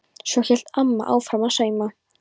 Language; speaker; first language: Icelandic; non-native, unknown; Polish